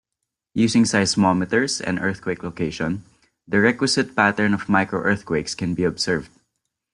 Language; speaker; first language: English; non-native, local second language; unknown